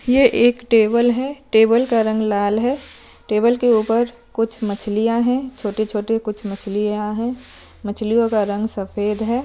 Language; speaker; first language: Hindi; non-native, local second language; Punjabi